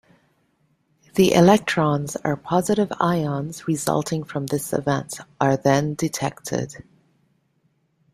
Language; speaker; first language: English; native; English